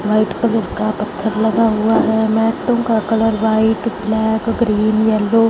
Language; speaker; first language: Hindi; non-native, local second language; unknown